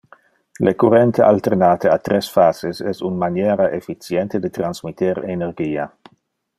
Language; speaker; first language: Interlingua; non-native, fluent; Dutch